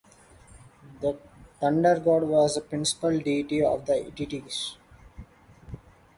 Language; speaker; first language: English; non-native, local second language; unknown